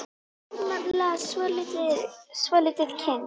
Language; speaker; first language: Icelandic; native; Icelandic